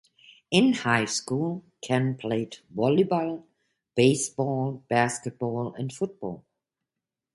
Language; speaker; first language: English; non-native, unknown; German